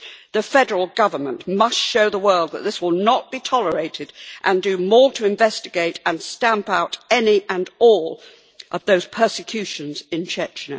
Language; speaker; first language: English; native; English